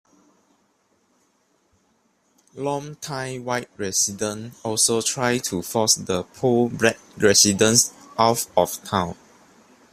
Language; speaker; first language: English; non-native, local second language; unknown